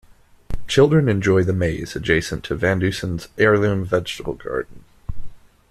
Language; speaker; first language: English; native; English